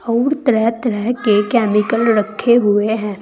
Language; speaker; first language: Hindi; native; Hindi